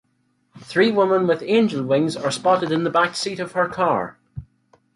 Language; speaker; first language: English; native; English